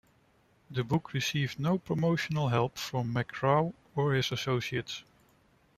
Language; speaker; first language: English; non-native, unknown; Dutch